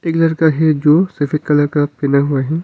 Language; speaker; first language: Hindi; non-native, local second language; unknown